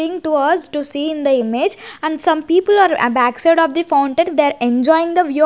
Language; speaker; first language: English; non-native, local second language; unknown